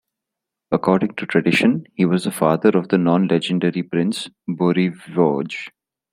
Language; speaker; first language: English; non-native, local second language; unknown